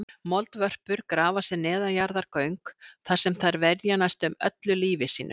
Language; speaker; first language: Icelandic; native; Icelandic